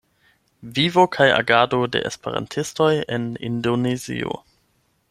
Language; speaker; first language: Esperanto; non-native, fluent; German